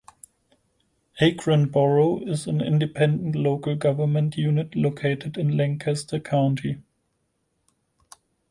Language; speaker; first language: English; non-native, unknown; German